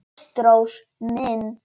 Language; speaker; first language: Icelandic; non-native, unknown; Polish